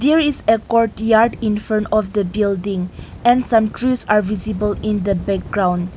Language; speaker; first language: English; non-native, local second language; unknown